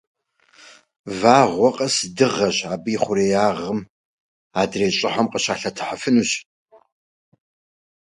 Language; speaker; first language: Russian; non-native, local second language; Kabardian